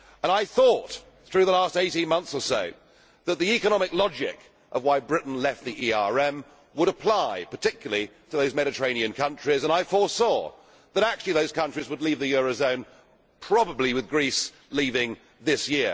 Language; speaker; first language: English; native; English